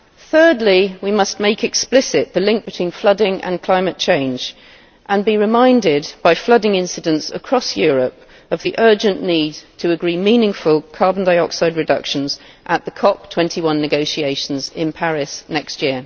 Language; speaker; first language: English; native; English